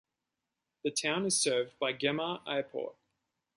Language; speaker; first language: English; native; English